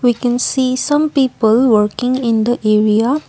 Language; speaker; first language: English; non-native, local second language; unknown